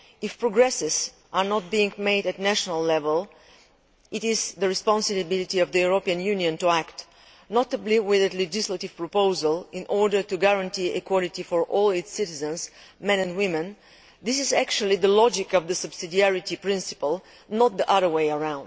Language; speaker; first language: English; non-native, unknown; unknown